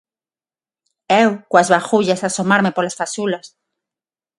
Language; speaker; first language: Galician; non-native, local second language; Spanish